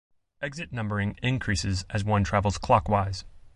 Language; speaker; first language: English; native; English